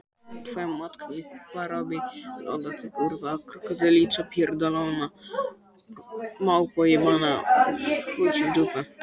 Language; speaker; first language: Icelandic; native; Icelandic